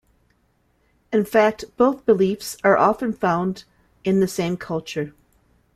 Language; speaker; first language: English; native; English